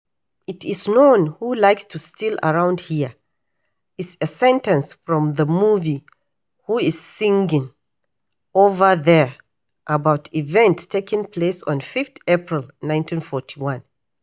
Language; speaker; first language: English; non-native, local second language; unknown